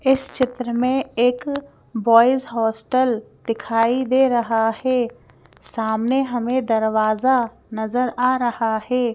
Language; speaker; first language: Hindi; native; Hindi